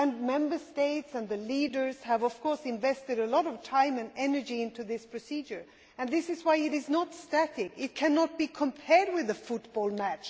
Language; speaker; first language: English; non-native, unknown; Swedish